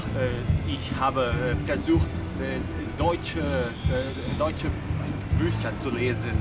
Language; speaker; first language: German; non-native, learner; Portuguese